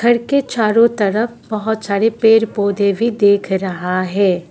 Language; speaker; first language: Hindi; non-native, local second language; Assamese